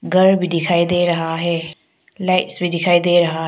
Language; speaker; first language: Hindi; non-native, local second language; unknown